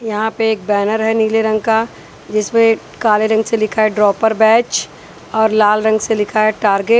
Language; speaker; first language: Hindi; non-native, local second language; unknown